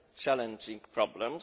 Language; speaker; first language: English; non-native, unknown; Polish